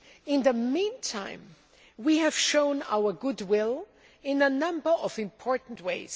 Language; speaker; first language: English; non-native, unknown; German